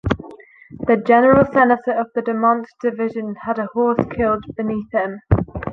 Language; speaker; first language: English; non-native, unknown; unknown